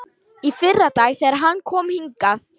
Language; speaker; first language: Icelandic; non-native, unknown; Lithuanian